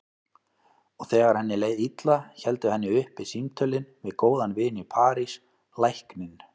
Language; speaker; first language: Icelandic; native; Icelandic